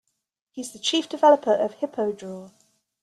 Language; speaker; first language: English; native; English